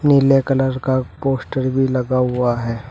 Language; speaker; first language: Hindi; native; Hindi